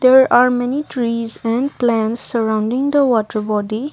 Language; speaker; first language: English; non-native, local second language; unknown